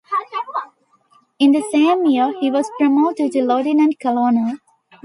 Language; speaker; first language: English; non-native, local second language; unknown